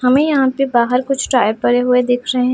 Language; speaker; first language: Hindi; non-native, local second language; Punjabi